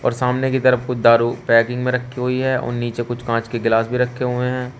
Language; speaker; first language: Hindi; native; Hindi